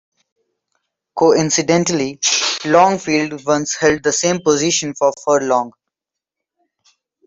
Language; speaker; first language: English; non-native, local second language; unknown